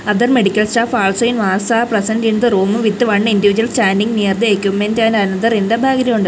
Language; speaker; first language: English; non-native, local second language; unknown